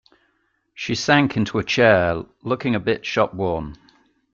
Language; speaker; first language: English; native; English